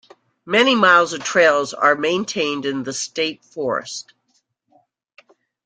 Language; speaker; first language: English; native; English